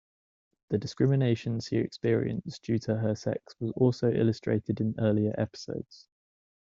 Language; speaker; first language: English; native; English